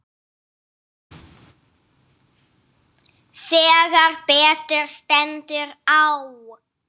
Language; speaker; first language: Icelandic; non-native, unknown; English